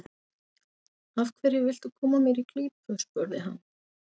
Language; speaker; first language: Icelandic; native; Icelandic